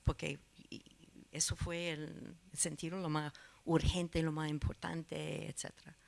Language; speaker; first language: Spanish; non-native, fluent; English